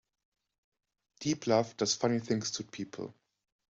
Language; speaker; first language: English; non-native, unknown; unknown